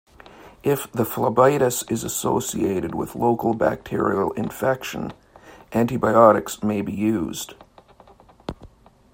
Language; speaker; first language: English; native; English